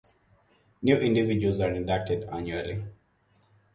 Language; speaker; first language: English; non-native, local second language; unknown